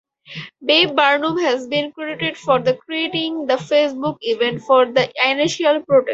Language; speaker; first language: English; native; English